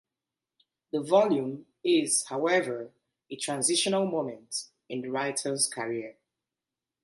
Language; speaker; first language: English; native; English